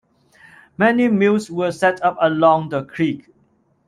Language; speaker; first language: English; non-native, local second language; Cantonese